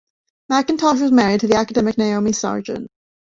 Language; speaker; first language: English; native; English